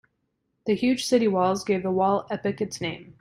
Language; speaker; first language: English; native; English